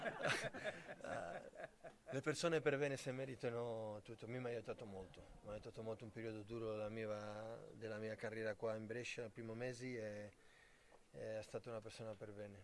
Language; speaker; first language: Italian; non-native, fluent; Catalan